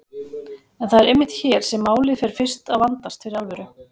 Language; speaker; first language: Icelandic; native; Icelandic